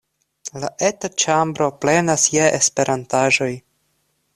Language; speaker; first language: Esperanto; non-native, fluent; Russian